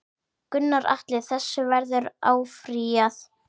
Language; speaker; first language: Icelandic; native; Icelandic